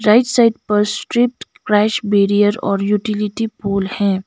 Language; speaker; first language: Hindi; non-native, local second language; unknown